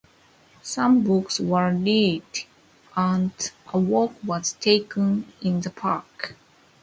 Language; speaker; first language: English; non-native, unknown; Japanese